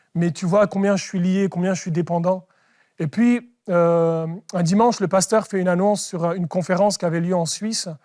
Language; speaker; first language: French; early bilingual, other home language; Arabic